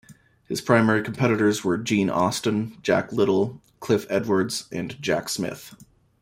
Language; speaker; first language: English; native; English